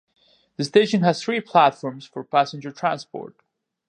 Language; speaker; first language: English; non-native, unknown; Catalan